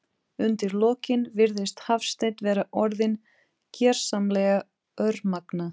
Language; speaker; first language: Icelandic; non-native, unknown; Portuguese